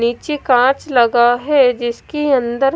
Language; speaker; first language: Hindi; non-native, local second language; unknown